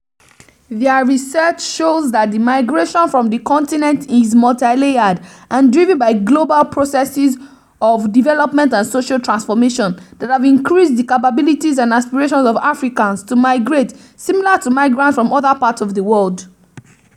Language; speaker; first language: English; non-native, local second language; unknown